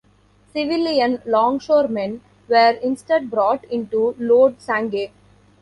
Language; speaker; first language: English; non-native, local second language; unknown